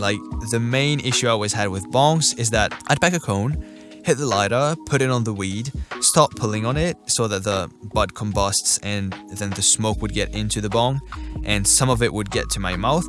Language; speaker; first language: English; native; English